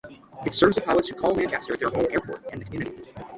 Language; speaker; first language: English; native; English